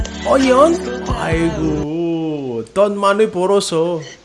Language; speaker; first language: Korean; non-native, learner; Indonesian